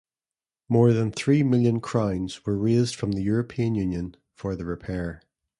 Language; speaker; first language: English; native; English